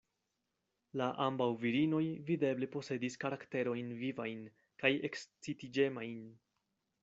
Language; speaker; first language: Esperanto; non-native, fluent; Spanish